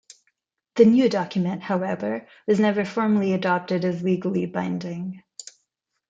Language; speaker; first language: English; non-native, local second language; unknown